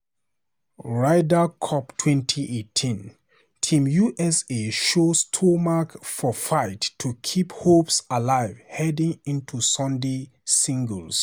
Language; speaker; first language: English; non-native, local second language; Hausa